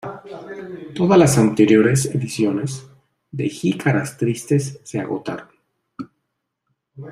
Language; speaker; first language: Spanish; native; Spanish